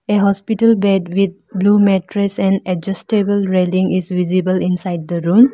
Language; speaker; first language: English; non-native, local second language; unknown